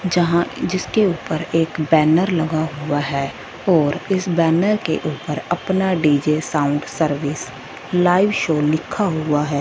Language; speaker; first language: Hindi; non-native, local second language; Punjabi